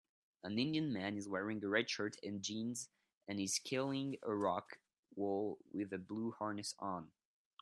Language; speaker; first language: English; non-native, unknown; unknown